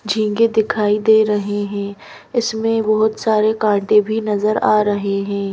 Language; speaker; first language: Hindi; native; Hindi